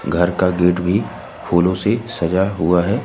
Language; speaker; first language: Hindi; native; Hindi